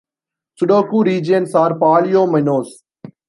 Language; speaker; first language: English; non-native, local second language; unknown